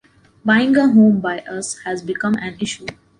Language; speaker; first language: English; non-native, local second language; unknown